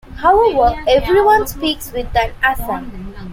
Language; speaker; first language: English; non-native, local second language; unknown